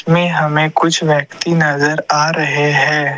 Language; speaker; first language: Hindi; non-native, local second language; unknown